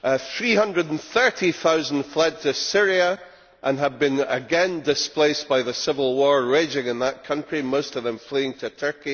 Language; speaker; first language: English; native; English